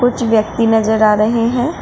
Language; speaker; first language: Hindi; native; Hindi